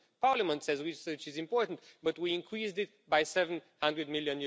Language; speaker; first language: English; non-native, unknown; Romanian